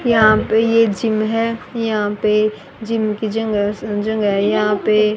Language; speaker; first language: Hindi; native; Hindi